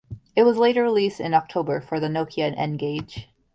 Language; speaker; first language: English; native; English